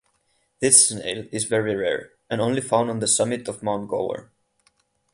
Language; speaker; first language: English; non-native, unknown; Catalan